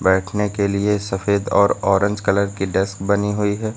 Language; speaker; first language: Hindi; native; Hindi